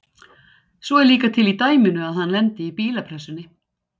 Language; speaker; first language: Icelandic; native; Icelandic